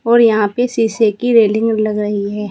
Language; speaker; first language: Hindi; native; Hindi